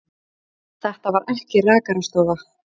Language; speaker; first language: Icelandic; native; Icelandic